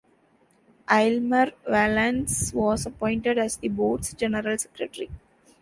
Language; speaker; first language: English; non-native, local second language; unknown